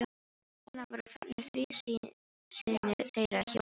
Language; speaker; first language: Icelandic; non-native, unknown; Filipino